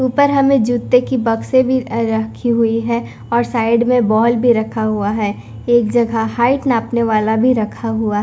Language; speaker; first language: Hindi; non-native, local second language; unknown